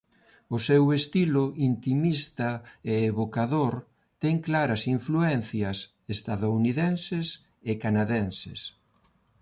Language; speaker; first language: Galician; non-native, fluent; Spanish